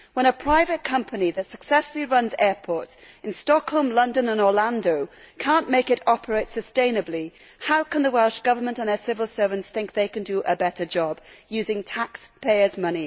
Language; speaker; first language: English; native; English